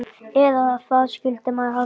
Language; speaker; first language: Icelandic; native; Icelandic